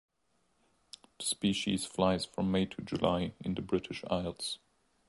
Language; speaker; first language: English; non-native, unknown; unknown